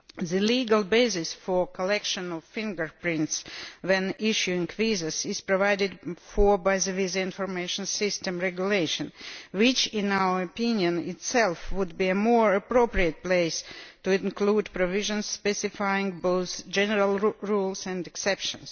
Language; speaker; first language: English; non-native, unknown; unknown